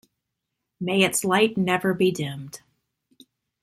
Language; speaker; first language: English; native; English